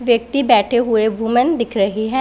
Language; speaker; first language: Hindi; non-native, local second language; Punjabi